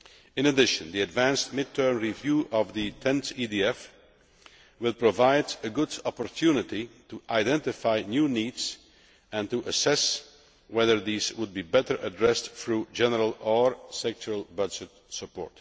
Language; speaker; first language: English; non-native, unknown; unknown